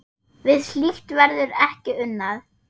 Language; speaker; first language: Icelandic; non-native, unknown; German